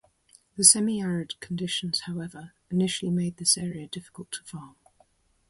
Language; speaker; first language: English; native; English